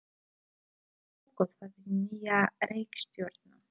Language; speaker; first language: Icelandic; non-native, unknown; Polish